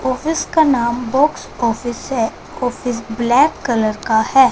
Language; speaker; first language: Hindi; non-native, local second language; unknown